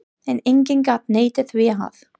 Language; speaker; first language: Icelandic; non-native, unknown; English